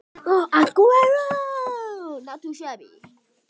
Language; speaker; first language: Icelandic; native; Icelandic